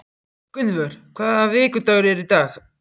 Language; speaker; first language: Icelandic; native; Icelandic